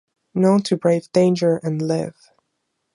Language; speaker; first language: English; non-native, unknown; German